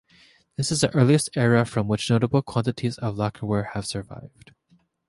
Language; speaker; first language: English; native; English